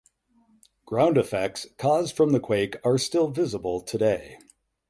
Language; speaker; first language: English; native; English